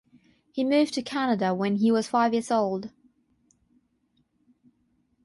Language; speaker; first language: English; non-native, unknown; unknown